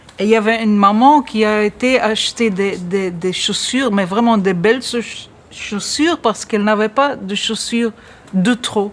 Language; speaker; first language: French; native; French